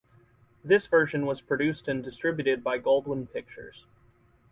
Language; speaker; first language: English; native; English